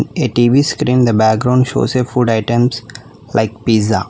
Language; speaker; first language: English; non-native, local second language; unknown